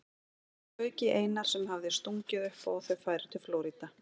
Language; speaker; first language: Icelandic; native; Icelandic